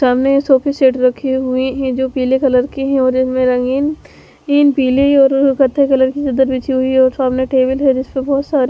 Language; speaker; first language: Hindi; native; Hindi